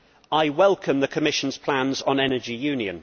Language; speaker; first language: English; native; English